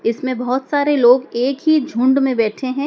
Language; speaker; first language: Hindi; native; Hindi